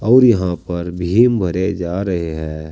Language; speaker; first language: Hindi; native; Hindi